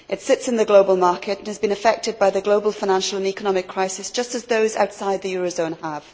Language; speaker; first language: English; native; English